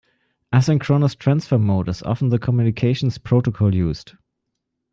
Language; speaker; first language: English; non-native, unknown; German